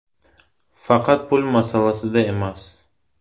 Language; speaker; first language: Uzbek; non-native, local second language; Russian